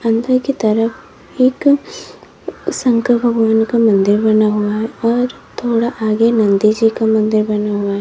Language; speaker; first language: Hindi; native; Hindi